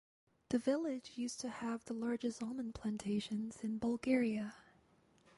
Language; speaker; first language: English; native; English